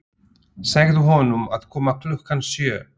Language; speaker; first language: Icelandic; non-native, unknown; Slovak